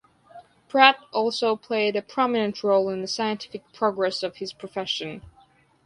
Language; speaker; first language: English; non-native, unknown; Georgian